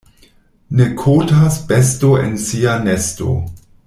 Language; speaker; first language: Esperanto; non-native, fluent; German